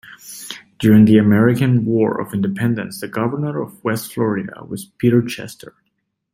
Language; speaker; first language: English; native; English